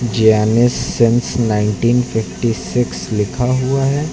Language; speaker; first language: Hindi; native; Hindi